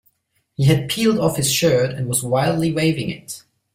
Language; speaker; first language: English; non-native, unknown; German